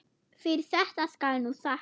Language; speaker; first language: Icelandic; non-native, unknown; German